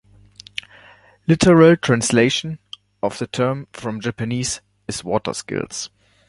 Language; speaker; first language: English; non-native, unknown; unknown